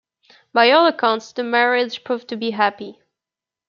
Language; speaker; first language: English; native; English